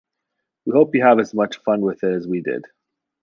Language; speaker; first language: English; native; English